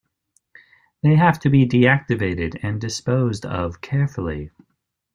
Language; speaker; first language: English; native; English